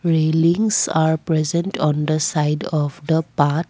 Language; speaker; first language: English; non-native, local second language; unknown